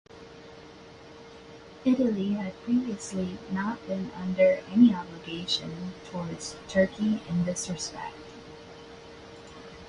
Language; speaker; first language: English; native; English